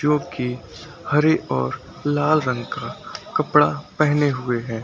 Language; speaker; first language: Hindi; native; Hindi